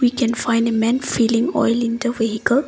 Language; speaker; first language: English; non-native, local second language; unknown